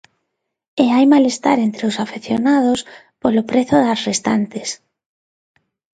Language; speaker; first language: Galician; non-native, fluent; Spanish